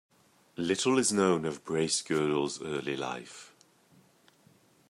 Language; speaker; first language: English; native; English